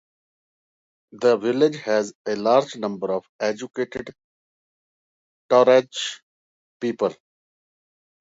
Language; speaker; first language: English; non-native, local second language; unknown